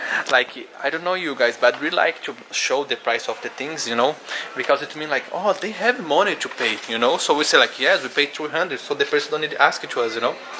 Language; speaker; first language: English; non-native, fluent; Portuguese